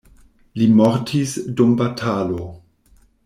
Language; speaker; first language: Esperanto; non-native, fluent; German